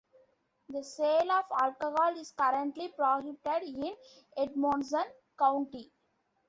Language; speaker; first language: English; non-native, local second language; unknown